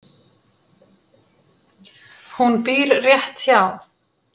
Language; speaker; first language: Icelandic; native; Icelandic